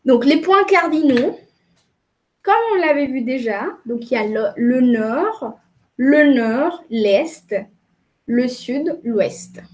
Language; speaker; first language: French; non-native, fluent; Spanish